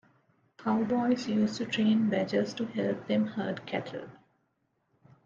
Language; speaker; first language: English; non-native, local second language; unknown